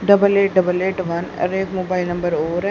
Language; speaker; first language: Hindi; native; Hindi